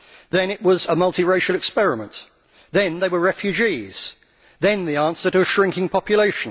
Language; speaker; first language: English; native; English